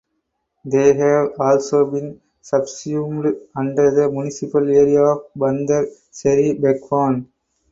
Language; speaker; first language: English; non-native, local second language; Tamil